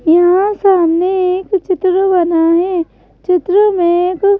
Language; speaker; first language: Hindi; native; Hindi